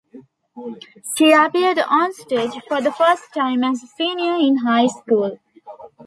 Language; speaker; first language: English; non-native, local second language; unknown